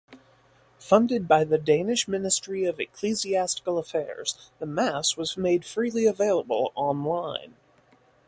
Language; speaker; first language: English; native; English